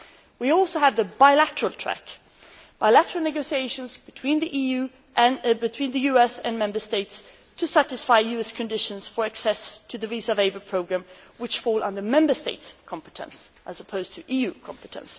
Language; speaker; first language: English; non-native, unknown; Swedish